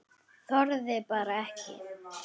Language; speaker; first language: Icelandic; native; Icelandic